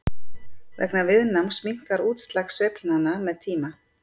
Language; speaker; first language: Icelandic; native; Icelandic